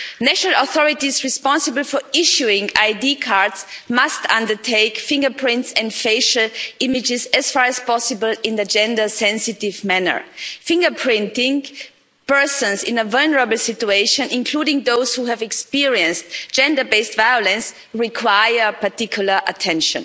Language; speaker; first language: English; non-native, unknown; German